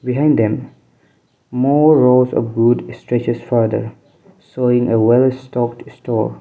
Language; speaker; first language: English; non-native, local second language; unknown